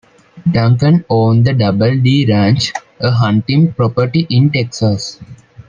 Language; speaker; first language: English; non-native, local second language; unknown